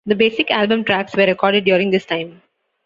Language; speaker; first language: English; non-native, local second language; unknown